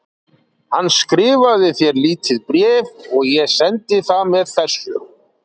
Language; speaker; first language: Icelandic; native; Icelandic